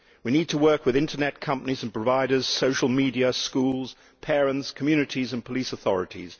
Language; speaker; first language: English; native; English